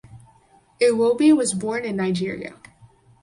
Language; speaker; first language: English; native; English